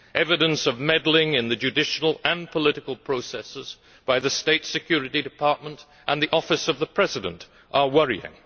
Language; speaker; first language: English; native; English